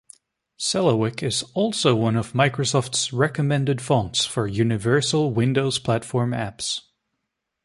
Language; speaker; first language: English; native; English